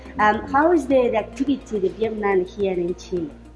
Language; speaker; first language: English; non-native, fluent; Spanish